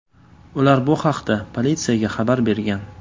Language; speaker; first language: Uzbek; native; Uzbek